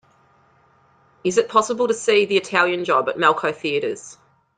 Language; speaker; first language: English; native; English